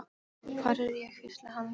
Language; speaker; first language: Icelandic; non-native, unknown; Polish